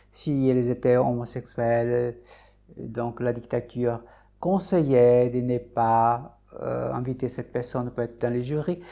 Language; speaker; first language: French; non-native, fluent; Portuguese